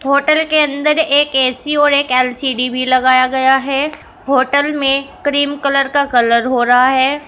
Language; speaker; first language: Hindi; native; Hindi